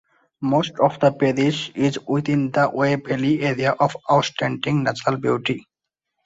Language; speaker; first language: English; non-native, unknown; Bangla